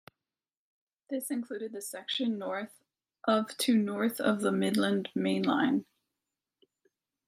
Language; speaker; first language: English; native; English